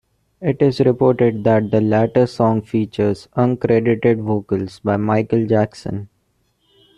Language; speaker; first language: English; non-native, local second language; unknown